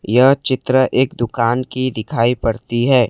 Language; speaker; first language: Hindi; non-native, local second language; Assamese